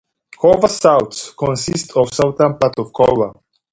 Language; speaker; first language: English; non-native, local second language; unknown